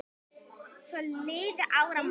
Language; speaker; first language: Icelandic; native; Icelandic